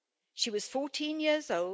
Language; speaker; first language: English; native; English